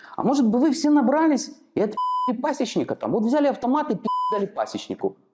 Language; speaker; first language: Russian; non-native, local second language; Ukrainian